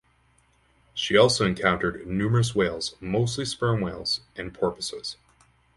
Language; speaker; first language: English; native; English